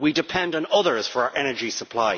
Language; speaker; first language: English; native; English